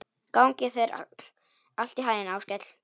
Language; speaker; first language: Icelandic; non-native, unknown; Polish